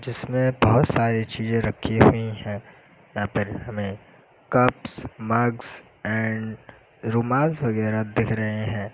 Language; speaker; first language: Hindi; native; Hindi